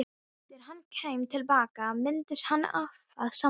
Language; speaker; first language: Icelandic; non-native, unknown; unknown